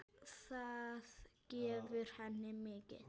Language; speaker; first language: Icelandic; native; Icelandic